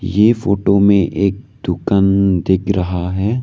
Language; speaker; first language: Hindi; non-native, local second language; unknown